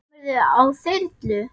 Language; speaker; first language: Icelandic; non-native, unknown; German